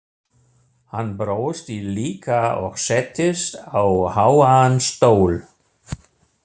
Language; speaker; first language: Icelandic; non-native, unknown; German